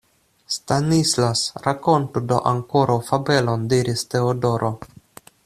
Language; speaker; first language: Esperanto; non-native, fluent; Russian